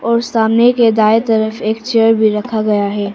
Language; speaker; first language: Hindi; non-native, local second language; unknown